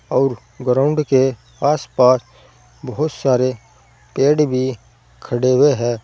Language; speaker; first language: Hindi; native; Hindi